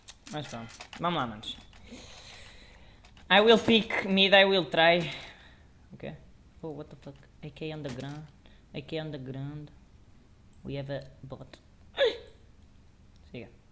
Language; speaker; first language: English; non-native, learner; Portuguese